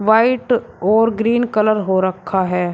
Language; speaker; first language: Hindi; native; Hindi